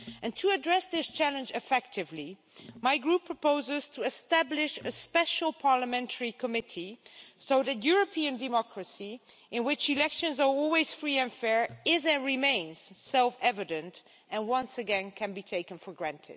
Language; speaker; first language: English; non-native, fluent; Dutch